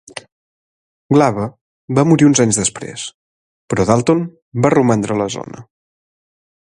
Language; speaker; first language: Catalan; native; Catalan